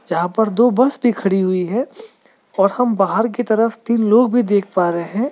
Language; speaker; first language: Hindi; non-native, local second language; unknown